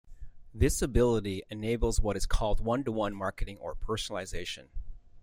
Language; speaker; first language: English; native; English